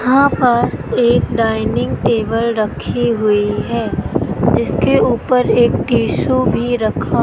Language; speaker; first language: Hindi; native; Hindi